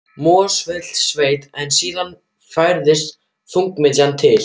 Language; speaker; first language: Icelandic; non-native, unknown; German